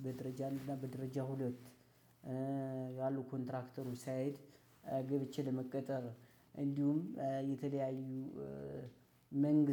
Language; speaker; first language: Amharic; native; Amharic